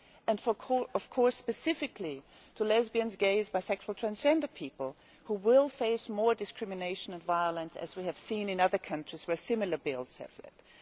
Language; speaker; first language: English; non-native, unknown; German